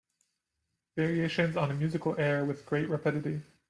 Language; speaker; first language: English; native; English